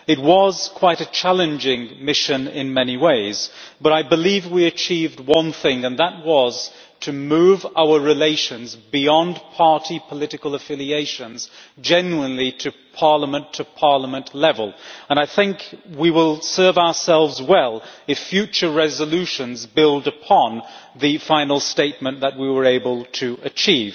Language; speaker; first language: English; native; English